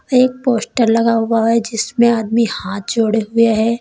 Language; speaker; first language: Hindi; native; Hindi